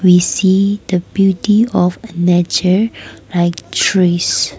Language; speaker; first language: English; non-native, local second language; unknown